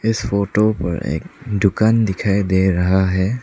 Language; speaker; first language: Hindi; non-native, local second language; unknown